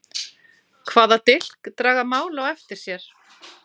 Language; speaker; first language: Icelandic; native; Icelandic